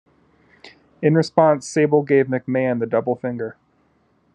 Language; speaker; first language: English; native; English